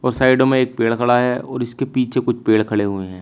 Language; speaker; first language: Hindi; native; Hindi